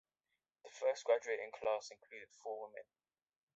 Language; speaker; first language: English; native; English